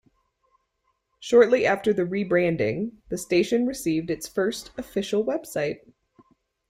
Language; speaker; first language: English; native; English